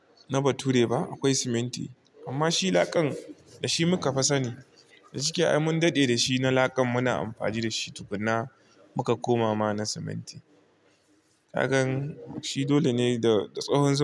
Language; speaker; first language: Hausa; non-native, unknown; Igbo